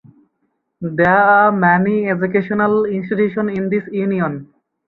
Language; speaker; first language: English; non-native, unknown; Bangla